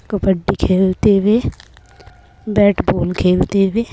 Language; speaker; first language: Hindi; native; Hindi